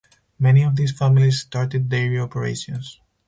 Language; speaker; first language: English; non-native, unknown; Spanish